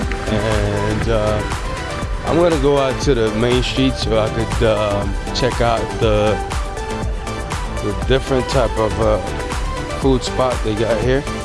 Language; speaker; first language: English; early bilingual, other home language; Spanish